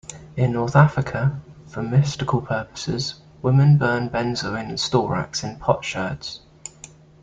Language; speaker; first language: English; native; English